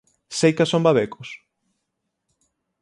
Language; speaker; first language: Galician; native; Galician